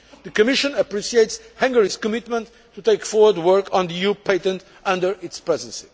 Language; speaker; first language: English; non-native, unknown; Portuguese